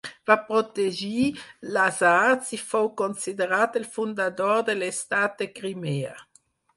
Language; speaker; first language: Catalan; non-native, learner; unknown